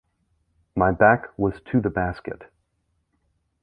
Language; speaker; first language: English; native; English